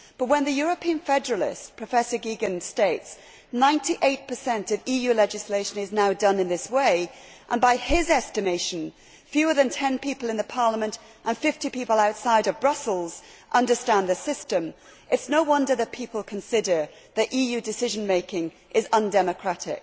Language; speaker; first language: English; native; English